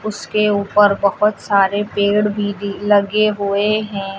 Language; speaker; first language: Hindi; native; Hindi